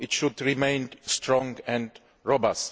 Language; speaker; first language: English; non-native, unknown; Greek